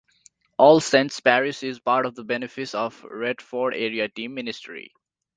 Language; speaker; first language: English; non-native, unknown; Nepali